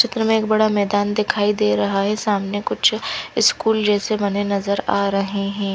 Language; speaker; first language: Hindi; non-native, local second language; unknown